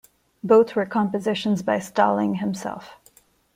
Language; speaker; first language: English; non-native, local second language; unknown